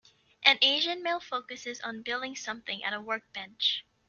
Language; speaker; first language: English; native; English